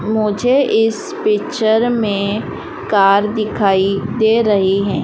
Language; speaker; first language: Hindi; native; Hindi